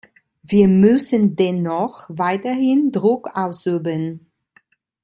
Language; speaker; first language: German; non-native, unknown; Italian